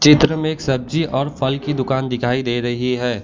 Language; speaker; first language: Hindi; non-native, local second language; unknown